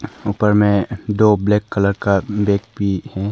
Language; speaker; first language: Hindi; non-native, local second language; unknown